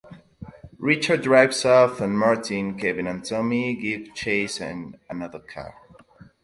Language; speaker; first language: English; native; English